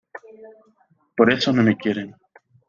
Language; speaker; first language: Spanish; native; Spanish